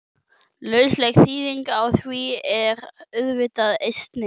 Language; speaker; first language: Icelandic; non-native, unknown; German